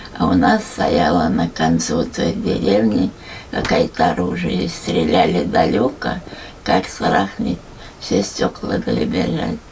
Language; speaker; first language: Russian; native; Russian